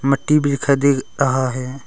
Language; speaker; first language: Hindi; non-native, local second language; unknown